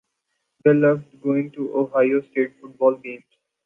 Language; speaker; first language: English; non-native, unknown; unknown